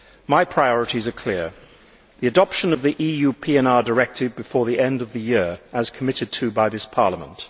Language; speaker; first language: English; native; English